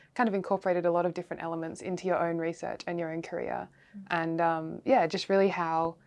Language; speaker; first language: English; native; English